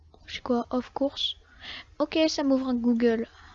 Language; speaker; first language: French; native; French